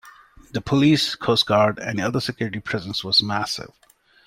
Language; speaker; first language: English; non-native, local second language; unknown